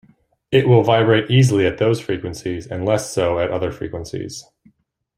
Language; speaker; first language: English; native; English